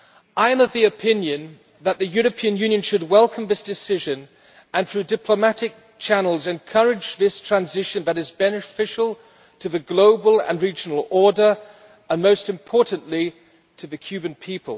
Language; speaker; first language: English; non-native, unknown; German